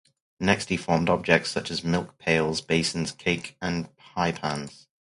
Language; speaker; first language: English; native; English